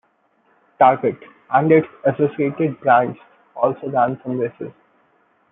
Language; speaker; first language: English; non-native, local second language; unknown